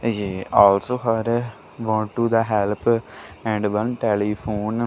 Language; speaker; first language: English; non-native, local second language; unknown